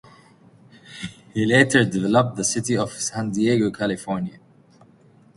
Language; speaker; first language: English; native; English